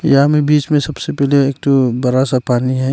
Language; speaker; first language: Hindi; non-native, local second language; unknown